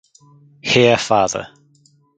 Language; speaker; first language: English; native; English